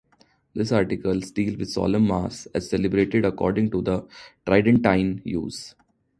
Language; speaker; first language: English; non-native, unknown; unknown